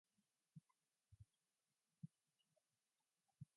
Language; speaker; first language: English; non-native, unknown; Mongolian